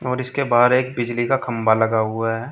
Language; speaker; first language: Hindi; native; Hindi